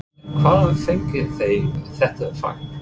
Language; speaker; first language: Icelandic; non-native, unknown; English